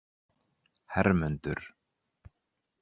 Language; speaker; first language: Icelandic; native; Icelandic